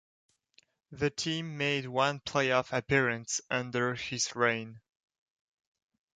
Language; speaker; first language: English; non-native, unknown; French